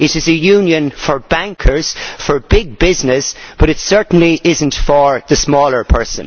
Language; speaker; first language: English; native; English